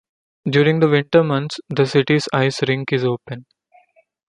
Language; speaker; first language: English; non-native, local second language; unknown